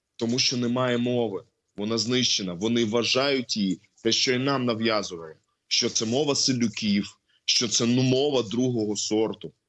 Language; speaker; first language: Ukrainian; non-native, local second language; Russian